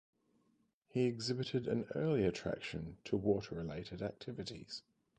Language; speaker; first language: English; native; English